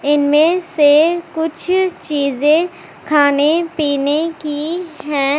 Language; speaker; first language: Hindi; non-native, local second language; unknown